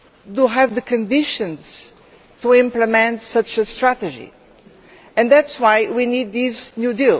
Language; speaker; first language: English; non-native, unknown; Portuguese